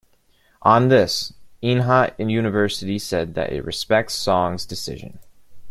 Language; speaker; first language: English; native; English